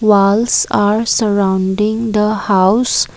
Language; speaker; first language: English; non-native, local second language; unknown